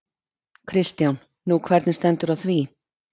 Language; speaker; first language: Icelandic; native; Icelandic